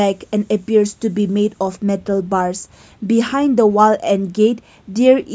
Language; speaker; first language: English; non-native, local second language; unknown